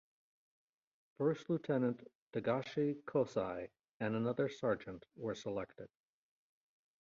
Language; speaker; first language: English; native; English